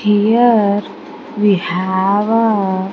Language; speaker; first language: English; non-native, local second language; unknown